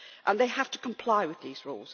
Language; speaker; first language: English; native; English